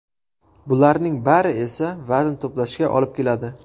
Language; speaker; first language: Uzbek; native; Uzbek